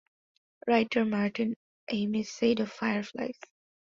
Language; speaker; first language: English; non-native, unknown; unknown